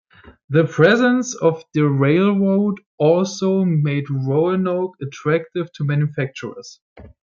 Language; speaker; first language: English; native; English